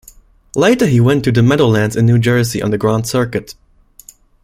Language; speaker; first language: English; non-native, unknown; German